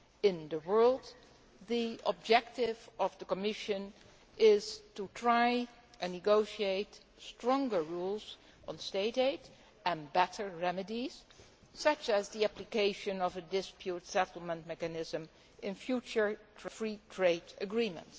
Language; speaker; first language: English; non-native, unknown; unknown